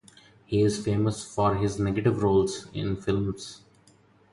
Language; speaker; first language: English; non-native, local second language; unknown